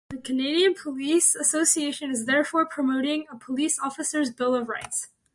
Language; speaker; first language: English; native; English